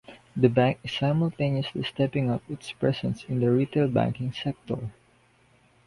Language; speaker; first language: English; non-native, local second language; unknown